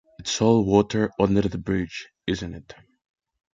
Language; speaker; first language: English; non-native, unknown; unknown